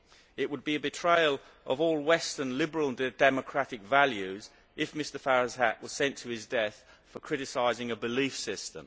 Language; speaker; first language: English; native; English